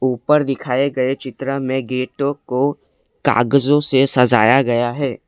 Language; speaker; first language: Hindi; non-native, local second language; Assamese